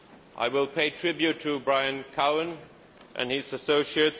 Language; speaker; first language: English; non-native, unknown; Swedish